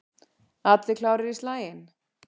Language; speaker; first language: Icelandic; native; Icelandic